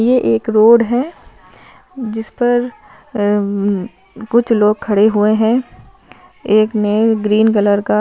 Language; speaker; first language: Hindi; non-native, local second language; Punjabi